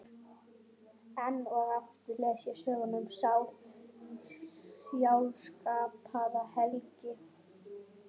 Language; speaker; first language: Icelandic; non-native, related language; Swedish